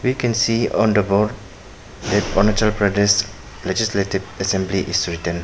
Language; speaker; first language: English; non-native, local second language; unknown